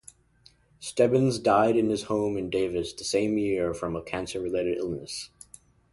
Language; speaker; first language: English; native; English